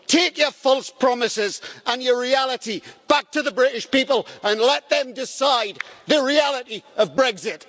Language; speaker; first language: English; native; English